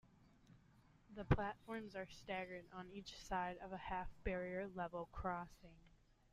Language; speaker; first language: English; native; English